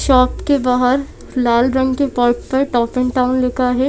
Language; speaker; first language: Hindi; native; Hindi